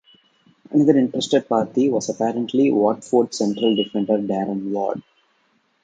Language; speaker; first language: English; non-native, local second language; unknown